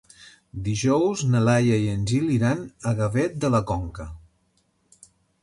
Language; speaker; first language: Catalan; native; Catalan